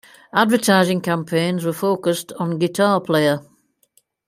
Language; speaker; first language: English; native; English